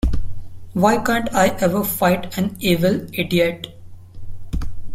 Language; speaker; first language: English; non-native, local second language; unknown